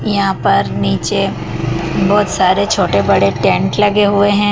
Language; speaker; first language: Hindi; native; Hindi